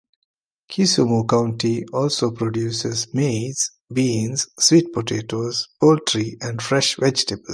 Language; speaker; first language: English; non-native, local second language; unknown